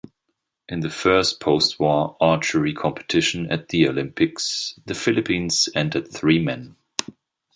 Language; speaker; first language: English; non-native, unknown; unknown